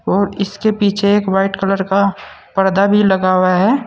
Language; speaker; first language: Hindi; native; Hindi